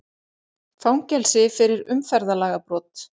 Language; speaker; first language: Icelandic; native; Icelandic